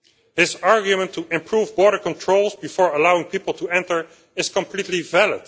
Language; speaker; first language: English; non-native, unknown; Dutch